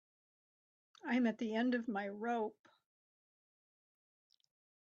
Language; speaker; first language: English; native; English